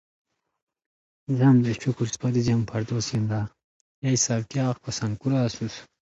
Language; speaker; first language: English; non-native, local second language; Khowar